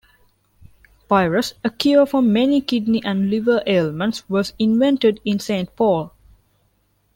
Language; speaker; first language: English; non-native, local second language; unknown